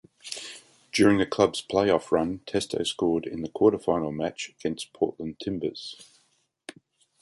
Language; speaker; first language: English; native; English